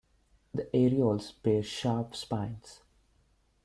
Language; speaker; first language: English; non-native, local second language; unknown